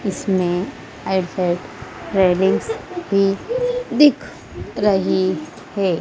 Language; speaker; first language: Hindi; native; Hindi